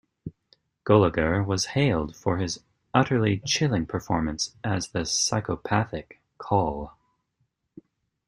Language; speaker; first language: English; native; English